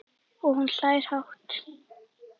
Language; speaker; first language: Icelandic; native; Icelandic